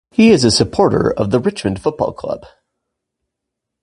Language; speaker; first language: English; native; English